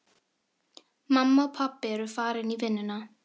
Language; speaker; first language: Icelandic; non-native, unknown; Filipino